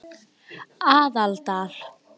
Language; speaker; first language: Icelandic; native; Icelandic